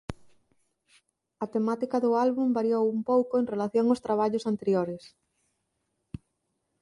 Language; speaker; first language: Galician; native; Galician